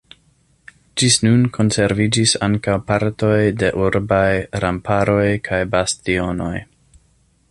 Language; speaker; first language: Esperanto; non-native, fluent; English